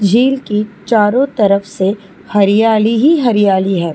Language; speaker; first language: Hindi; non-native, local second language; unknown